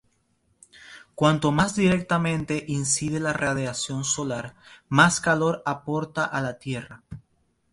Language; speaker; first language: Spanish; native; Spanish